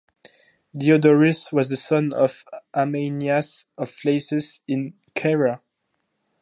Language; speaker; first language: English; non-native, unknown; French